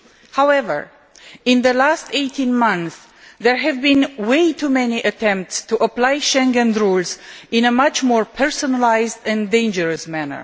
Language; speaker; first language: English; non-native, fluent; Romanian